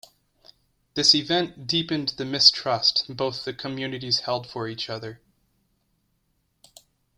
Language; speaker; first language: English; native; English